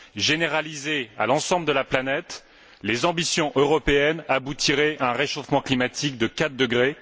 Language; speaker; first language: French; native; French